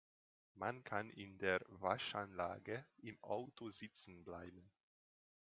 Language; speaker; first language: German; non-native, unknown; Hungarian